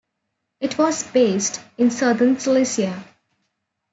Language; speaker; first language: English; non-native, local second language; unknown